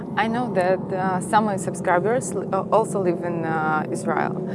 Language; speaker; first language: English; non-native, learner; Russian